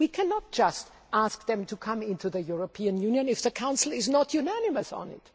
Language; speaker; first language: English; non-native, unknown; German